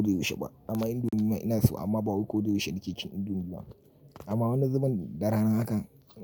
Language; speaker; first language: Hausa; native; Hausa